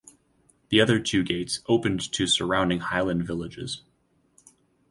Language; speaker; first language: English; native; English